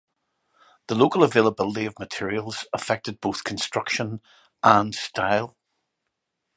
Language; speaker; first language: English; native; English